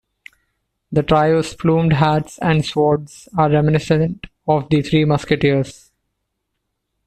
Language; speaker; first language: English; non-native, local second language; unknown